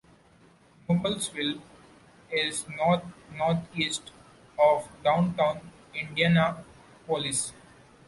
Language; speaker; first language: English; non-native, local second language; Marathi